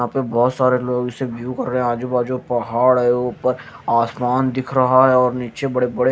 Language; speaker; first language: Hindi; native; Hindi